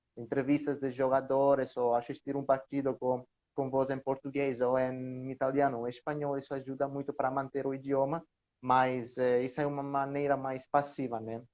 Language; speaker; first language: Portuguese; non-native, learner; Greek